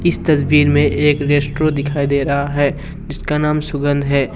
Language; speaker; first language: Hindi; non-native, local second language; Assamese